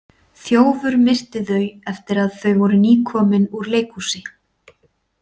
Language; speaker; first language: Icelandic; native; Icelandic